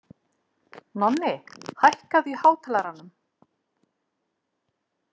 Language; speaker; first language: Icelandic; native; Icelandic